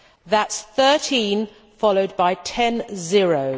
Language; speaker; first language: English; native; English